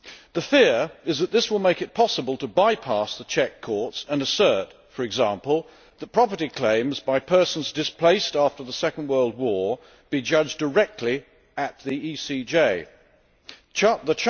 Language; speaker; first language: English; native; English